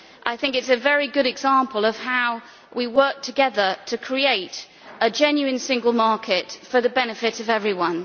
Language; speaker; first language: English; native; English